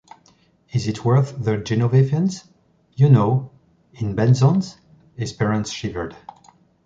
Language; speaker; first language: English; non-native, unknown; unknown